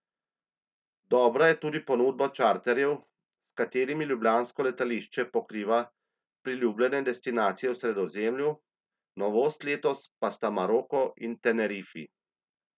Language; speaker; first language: Slovenian; native; Slovenian